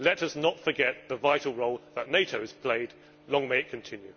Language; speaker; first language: English; native; English